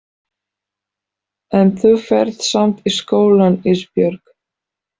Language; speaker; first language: Icelandic; non-native, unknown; Polish